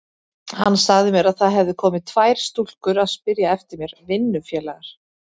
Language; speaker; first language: Icelandic; native; Icelandic